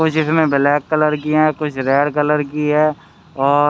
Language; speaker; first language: Hindi; native; Hindi